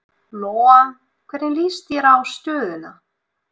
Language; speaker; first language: Icelandic; non-native, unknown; Russian